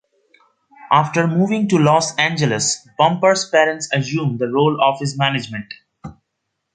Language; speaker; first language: English; non-native, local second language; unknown